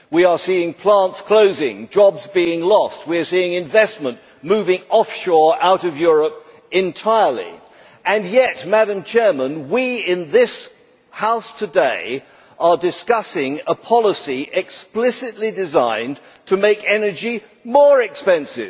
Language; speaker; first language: English; native; English